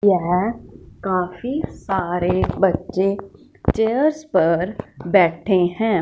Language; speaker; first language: Hindi; non-native, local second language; Punjabi